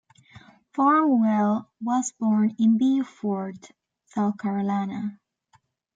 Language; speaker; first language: English; native; English